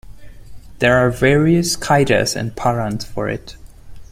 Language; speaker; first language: English; non-native, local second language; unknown